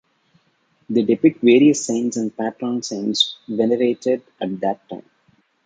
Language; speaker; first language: English; non-native, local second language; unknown